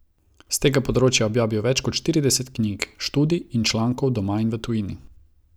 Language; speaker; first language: Slovenian; non-native, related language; Croatian